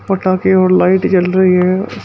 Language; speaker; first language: Hindi; native; Hindi